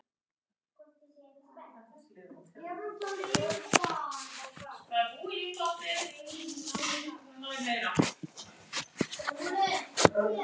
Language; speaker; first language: Icelandic; non-native, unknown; German